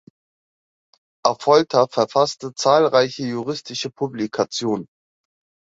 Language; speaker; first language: German; early bilingual, other home language; Turkish